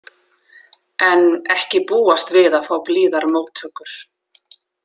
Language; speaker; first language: Icelandic; native; Icelandic